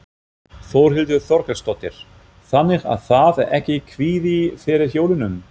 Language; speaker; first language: Icelandic; non-native, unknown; German